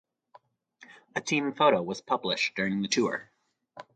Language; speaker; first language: English; native; English